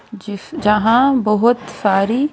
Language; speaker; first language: Hindi; native; Hindi